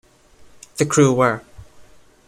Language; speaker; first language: English; non-native, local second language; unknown